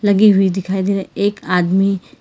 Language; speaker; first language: Hindi; non-native, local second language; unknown